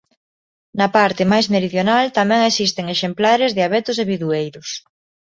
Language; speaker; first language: Galician; non-native, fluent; Spanish